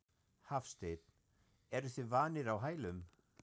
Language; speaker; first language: Icelandic; non-native, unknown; German